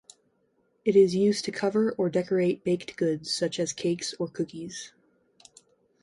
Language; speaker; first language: English; native; English